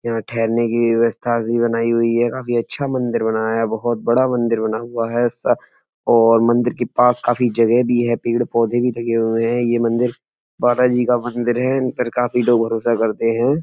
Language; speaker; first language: Hindi; native; Hindi